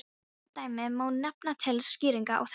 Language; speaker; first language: Icelandic; non-native, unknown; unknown